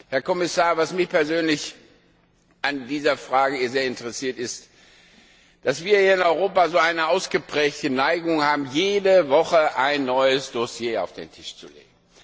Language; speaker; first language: German; non-native, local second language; Luxembourgish